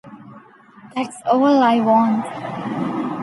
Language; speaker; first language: English; non-native, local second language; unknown